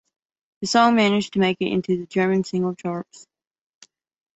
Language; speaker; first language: English; native; English